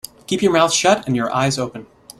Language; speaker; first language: English; native; English